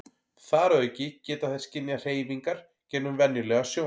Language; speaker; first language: Icelandic; native; Icelandic